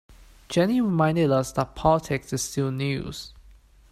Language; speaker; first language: English; non-native, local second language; Cantonese